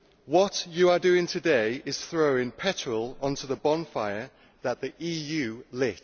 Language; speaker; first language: English; native; English